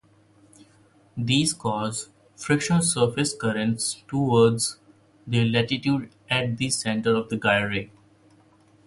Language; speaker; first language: English; non-native, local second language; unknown